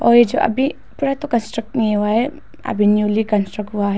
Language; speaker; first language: Hindi; non-native, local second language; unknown